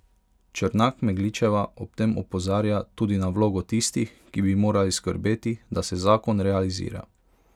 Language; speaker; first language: Slovenian; non-native, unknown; Hungarian